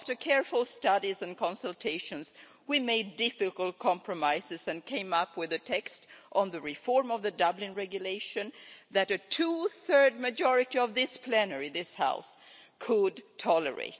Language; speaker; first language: English; non-native, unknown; Swedish